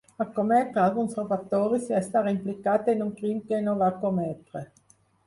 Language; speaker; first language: Catalan; non-native, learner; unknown